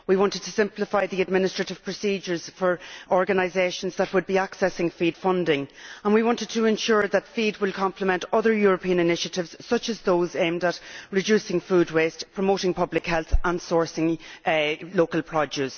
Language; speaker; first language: English; native; English